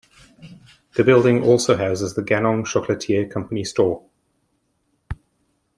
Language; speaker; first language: English; native; English